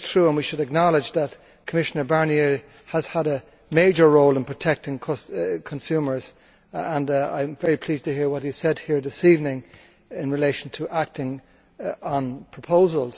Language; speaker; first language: English; native; English